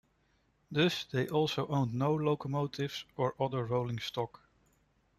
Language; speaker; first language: English; non-native, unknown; Dutch